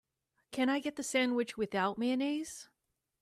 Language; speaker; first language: English; native; English